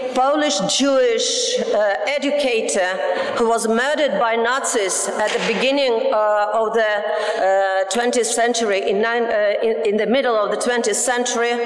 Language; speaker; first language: English; non-native, fluent; Tatar